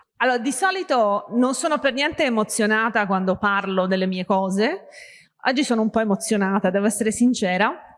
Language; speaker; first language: Italian; early bilingual, other home language; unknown